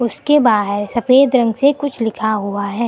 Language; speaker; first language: Hindi; native; Hindi